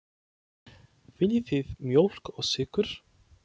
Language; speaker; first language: Icelandic; non-native, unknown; Polish